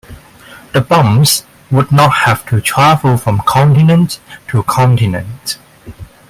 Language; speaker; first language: English; non-native, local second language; Cantonese